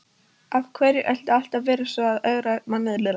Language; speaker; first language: Icelandic; non-native, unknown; Polish